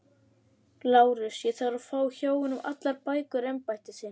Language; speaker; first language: Icelandic; native; Icelandic